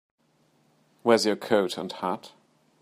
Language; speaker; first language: English; native; English